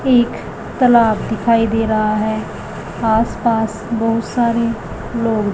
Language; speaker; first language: Hindi; non-native, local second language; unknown